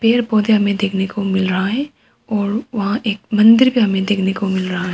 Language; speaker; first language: Hindi; non-native, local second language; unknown